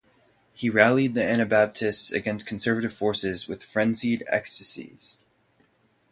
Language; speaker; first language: English; native; English